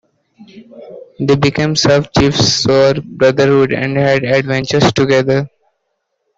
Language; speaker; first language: English; native; English